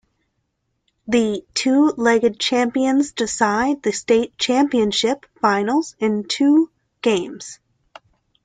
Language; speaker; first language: English; native; English